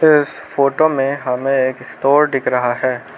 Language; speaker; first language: Hindi; non-native, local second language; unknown